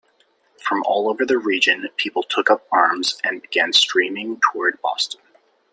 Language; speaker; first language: English; native; English